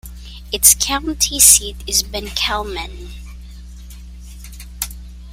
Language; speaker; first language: English; non-native, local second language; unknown